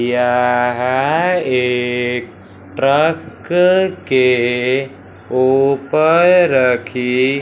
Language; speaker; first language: Hindi; non-native, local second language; Punjabi